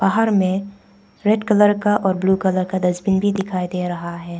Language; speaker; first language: Hindi; non-native, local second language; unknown